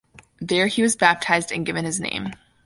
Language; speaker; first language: English; native; English